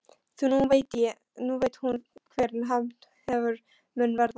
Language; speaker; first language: Icelandic; non-native, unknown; Polish